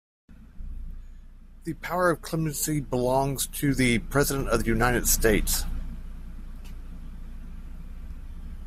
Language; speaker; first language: English; native; English